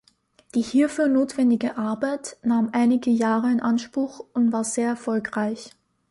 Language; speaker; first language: German; native; German